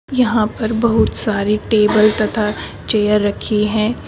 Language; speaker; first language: Hindi; native; Hindi